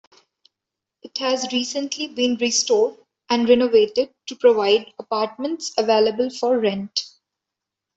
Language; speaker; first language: English; non-native, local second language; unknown